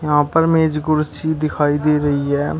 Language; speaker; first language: Hindi; native; Hindi